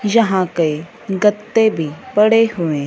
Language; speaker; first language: Hindi; non-native, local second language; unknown